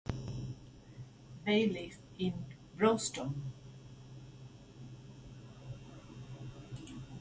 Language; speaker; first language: English; non-native, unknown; Basque